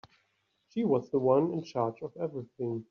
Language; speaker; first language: English; native; English